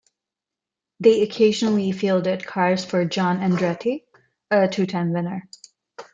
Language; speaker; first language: English; non-native, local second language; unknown